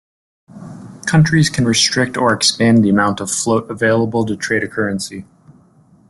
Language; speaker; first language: English; native; English